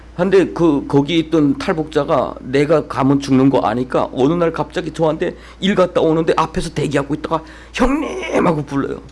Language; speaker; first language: Korean; native; Korean